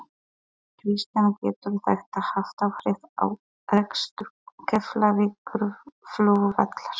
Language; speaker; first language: Icelandic; non-native, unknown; Polish